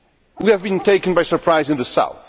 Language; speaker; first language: English; non-native, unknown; Polish